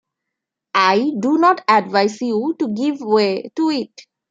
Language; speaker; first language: English; non-native, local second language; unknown